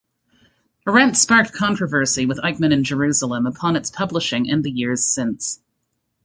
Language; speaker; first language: English; native; English